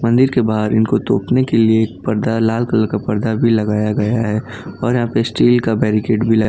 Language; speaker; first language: Hindi; non-native, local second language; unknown